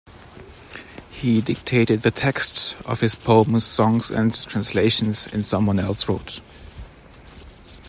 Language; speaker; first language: English; non-native, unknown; German